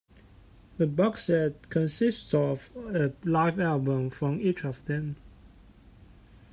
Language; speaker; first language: English; non-native, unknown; Chinese